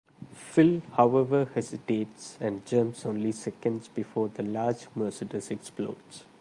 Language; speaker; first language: English; non-native, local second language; Malayalam